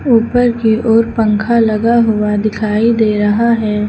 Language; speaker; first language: Hindi; native; Hindi